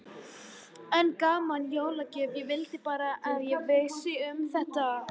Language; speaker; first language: Icelandic; native; Icelandic